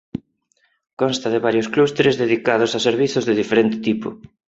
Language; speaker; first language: Galician; non-native, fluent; Spanish